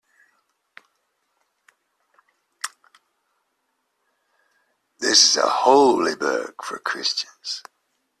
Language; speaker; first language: English; native; English